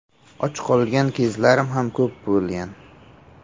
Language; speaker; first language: Uzbek; native; Uzbek